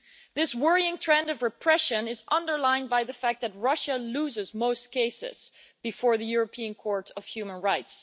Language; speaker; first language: English; non-native, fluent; Dutch